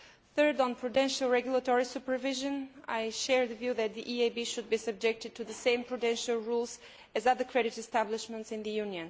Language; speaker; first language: English; non-native, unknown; Bulgarian